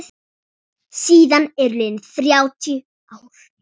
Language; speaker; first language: Icelandic; native; Icelandic